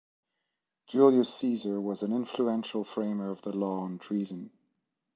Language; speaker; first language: English; non-native, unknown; French